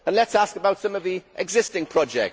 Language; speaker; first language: English; native; English